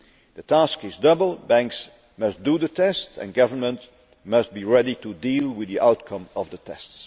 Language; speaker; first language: English; non-native, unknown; Dutch